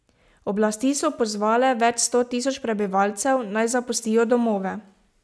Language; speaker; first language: Slovenian; native; Slovenian